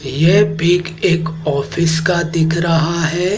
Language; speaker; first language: Hindi; native; Hindi